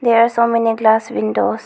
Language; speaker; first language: English; non-native, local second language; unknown